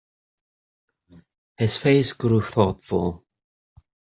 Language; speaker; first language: English; native; English